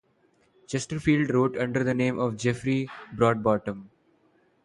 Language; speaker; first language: English; non-native, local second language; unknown